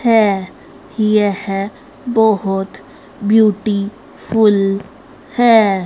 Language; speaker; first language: Hindi; native; Hindi